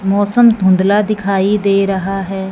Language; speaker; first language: Hindi; non-native, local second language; Punjabi